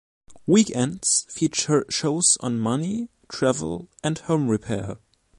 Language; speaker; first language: English; non-native, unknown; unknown